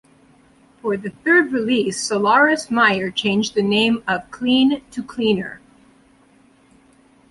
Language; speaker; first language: English; native; English